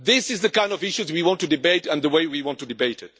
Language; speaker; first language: English; non-native, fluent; Czech